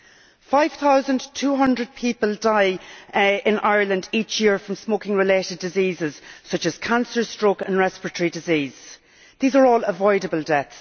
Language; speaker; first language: English; native; English